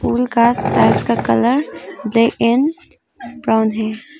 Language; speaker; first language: Hindi; early bilingual, other home language; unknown